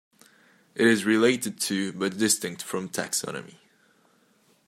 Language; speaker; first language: English; non-native, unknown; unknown